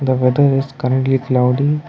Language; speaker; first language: English; non-native, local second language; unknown